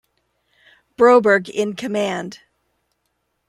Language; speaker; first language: English; native; English